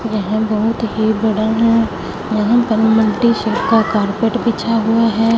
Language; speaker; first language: Hindi; non-native, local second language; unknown